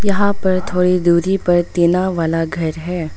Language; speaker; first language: Hindi; non-native, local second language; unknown